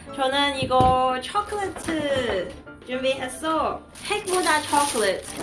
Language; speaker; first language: Korean; non-native, learner; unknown